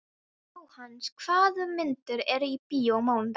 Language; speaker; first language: Icelandic; non-native, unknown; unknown